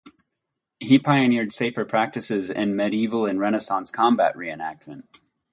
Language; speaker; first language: English; native; English